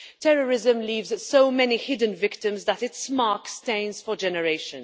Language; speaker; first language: English; non-native, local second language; Maltese